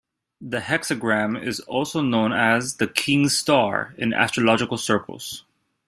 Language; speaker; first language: English; native; English